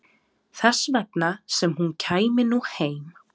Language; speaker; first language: Icelandic; non-native, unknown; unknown